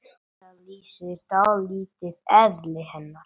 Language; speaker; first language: Icelandic; non-native, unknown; English